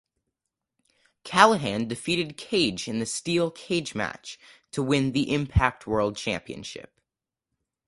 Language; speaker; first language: English; native; English